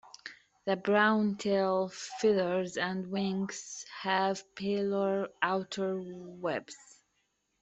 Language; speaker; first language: English; native; English